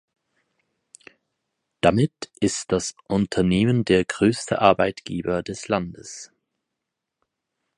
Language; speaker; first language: German; native; German